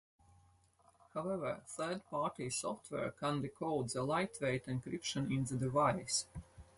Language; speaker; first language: English; non-native, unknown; Latvian